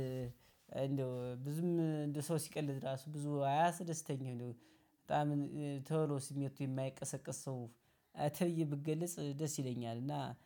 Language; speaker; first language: Amharic; native; Amharic